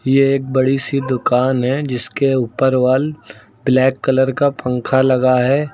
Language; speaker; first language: Hindi; native; Hindi